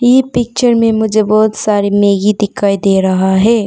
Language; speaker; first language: Hindi; non-native, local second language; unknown